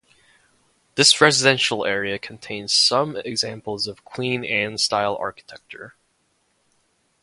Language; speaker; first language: English; native; English